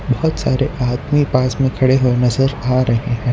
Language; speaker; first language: Hindi; non-native, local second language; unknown